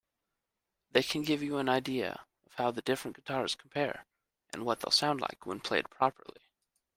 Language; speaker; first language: English; native; English